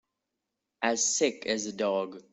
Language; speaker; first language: English; non-native, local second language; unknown